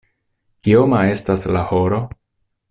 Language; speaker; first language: Esperanto; non-native, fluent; Italian